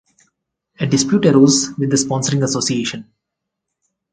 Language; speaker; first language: English; non-native, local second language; Telugu